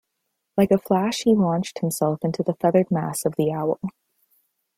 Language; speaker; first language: English; native; English